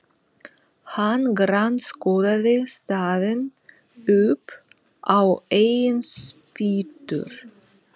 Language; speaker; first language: Icelandic; non-native, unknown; Russian